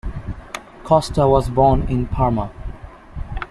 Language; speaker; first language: English; native; English